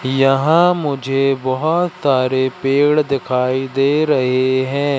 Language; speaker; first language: Hindi; native; Hindi